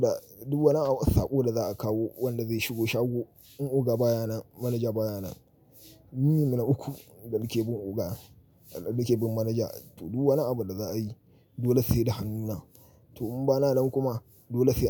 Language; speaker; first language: Hausa; native; Hausa